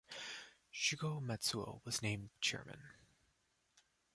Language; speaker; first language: English; native; English